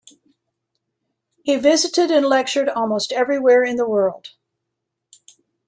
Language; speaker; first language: English; native; English